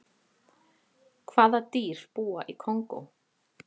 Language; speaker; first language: Icelandic; native; Icelandic